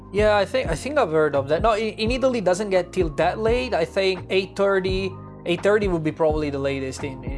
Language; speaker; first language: English; non-native, fluent; Italian